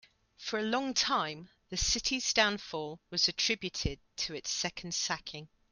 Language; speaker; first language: English; native; English